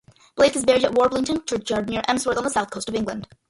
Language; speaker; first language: English; early bilingual, other home language; Malayalam